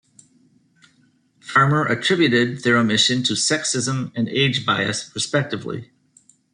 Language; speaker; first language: English; native; English